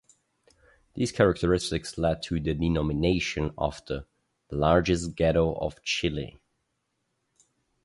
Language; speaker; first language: English; non-native, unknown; German